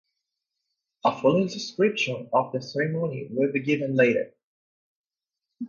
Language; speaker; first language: English; non-native, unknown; Portuguese